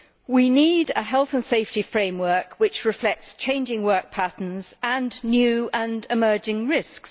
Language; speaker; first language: English; native; English